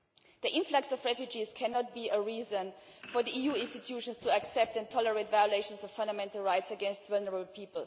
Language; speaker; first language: English; non-native, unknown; German